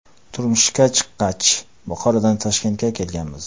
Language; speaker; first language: Uzbek; non-native, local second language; Kara-Kalpak